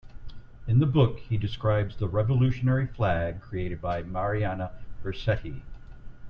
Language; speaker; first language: English; native; English